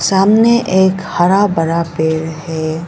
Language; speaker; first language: Hindi; non-native, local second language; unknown